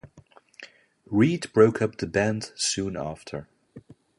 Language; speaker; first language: English; non-native, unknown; Dutch